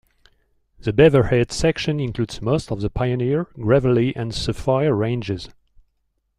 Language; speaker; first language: English; non-native, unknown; French